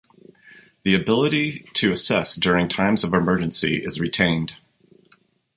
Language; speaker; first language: English; native; English